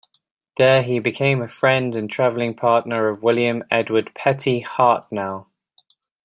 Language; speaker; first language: English; native; English